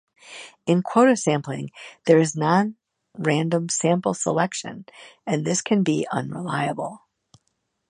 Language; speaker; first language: English; native; English